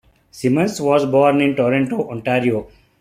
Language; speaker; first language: English; non-native, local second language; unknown